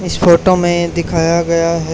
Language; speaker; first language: Hindi; native; Hindi